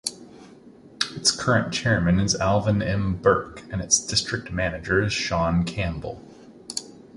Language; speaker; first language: English; native; English